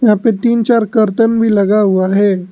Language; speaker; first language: Hindi; non-native, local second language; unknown